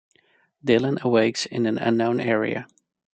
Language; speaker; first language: English; non-native, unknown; Dutch